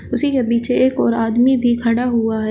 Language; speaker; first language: Hindi; native; Hindi